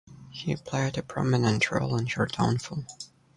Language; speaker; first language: English; native; English